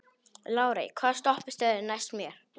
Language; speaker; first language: Icelandic; non-native, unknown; Polish